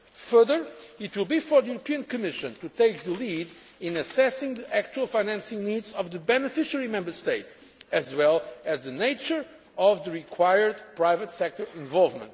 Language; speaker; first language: English; non-native, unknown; Portuguese